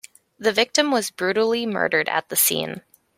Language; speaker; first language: English; native; English